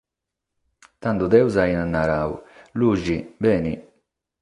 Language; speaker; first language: Sardinian; non-native, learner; Catalan